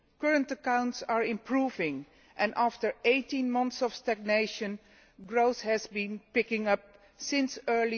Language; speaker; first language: English; non-native, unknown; Dutch